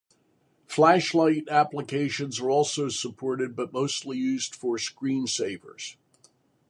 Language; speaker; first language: English; native; English